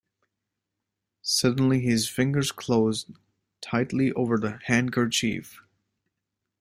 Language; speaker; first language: English; native; English